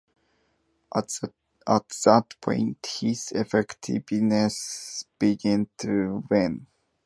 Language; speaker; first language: English; non-native, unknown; Japanese